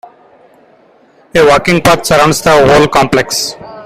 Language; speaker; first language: English; non-native, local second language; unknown